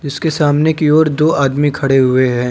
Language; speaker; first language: Hindi; native; Hindi